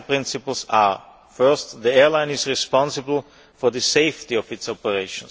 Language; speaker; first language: English; non-native, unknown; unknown